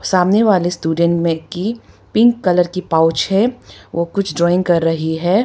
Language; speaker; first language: Hindi; non-native, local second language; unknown